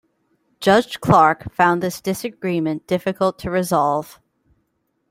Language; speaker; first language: English; native; English